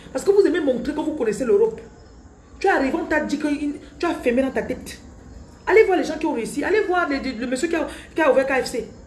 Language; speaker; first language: French; non-native, local second language; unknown